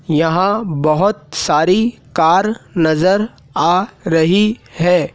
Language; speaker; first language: Hindi; native; Hindi